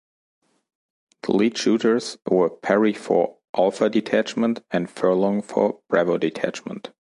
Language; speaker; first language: English; non-native, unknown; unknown